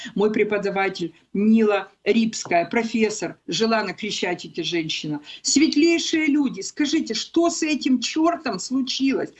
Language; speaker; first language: Russian; non-native, local second language; Ukrainian